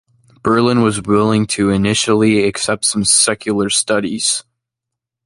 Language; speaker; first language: English; native; English